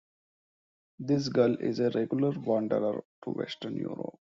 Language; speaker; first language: English; non-native, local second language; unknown